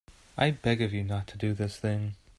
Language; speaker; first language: English; native; English